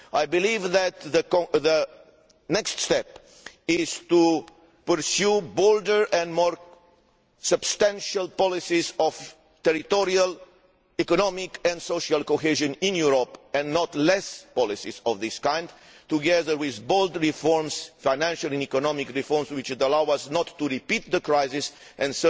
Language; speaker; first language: English; non-native, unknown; Romanian